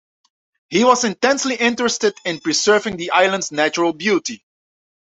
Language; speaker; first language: English; non-native, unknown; Dutch